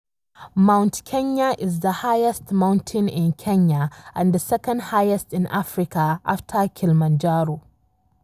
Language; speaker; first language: English; non-native, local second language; Hausa